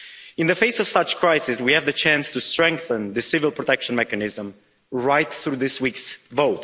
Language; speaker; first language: English; non-native, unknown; Romanian